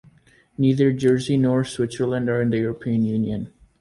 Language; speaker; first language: English; native; English